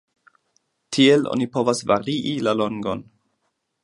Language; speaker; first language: Esperanto; non-native, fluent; German